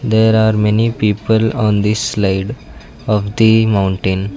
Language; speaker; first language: English; non-native, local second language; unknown